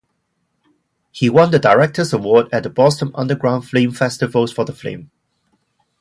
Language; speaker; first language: English; non-native, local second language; Cantonese